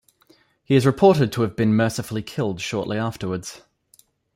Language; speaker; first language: English; native; English